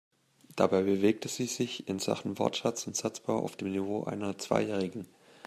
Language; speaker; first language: German; native; German